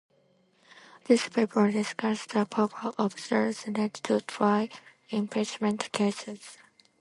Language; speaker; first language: English; non-native, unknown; Japanese